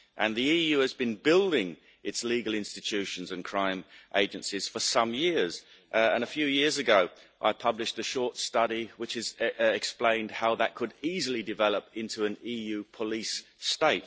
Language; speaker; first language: English; native; English